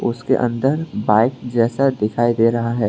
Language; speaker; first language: Hindi; non-native, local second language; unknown